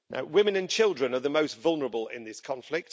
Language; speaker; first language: English; native; English